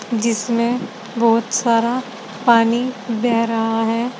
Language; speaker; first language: Hindi; native; Hindi